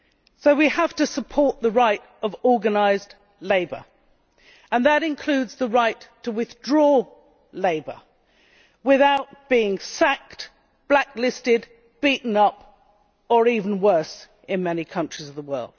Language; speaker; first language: English; native; English